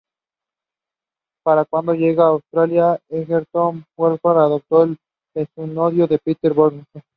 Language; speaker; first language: English; non-native, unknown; Spanish